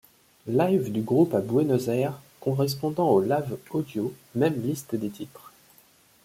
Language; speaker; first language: French; native; French